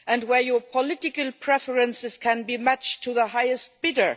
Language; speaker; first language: English; non-native, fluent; Luxembourgish